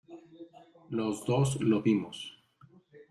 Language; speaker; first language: Spanish; native; Spanish